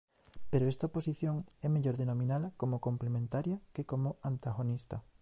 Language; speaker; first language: Galician; native; Galician